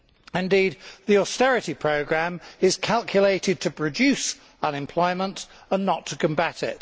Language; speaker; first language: English; native; English